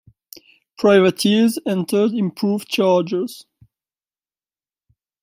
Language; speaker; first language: English; non-native, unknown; French